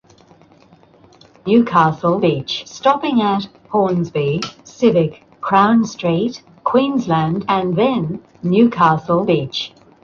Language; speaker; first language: English; native; English